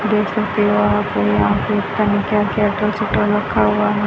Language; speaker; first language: Hindi; native; Hindi